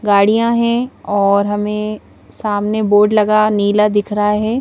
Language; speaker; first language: Hindi; native; Hindi